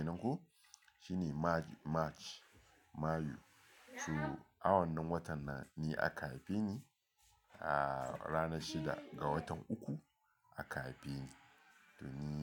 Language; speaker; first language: Hausa; non-native, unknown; Yoruba